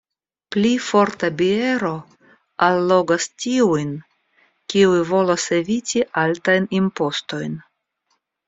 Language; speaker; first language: Esperanto; non-native, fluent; Russian